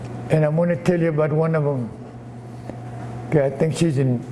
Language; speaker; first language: English; early bilingual, other home language; Spanish